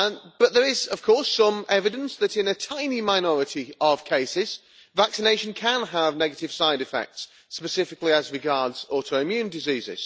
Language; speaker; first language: English; native; English